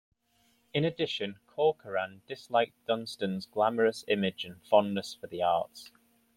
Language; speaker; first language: English; native; English